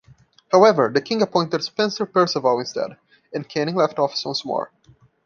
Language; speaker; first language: English; non-native, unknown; Portuguese